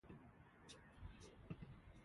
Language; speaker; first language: English; non-native, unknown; Persian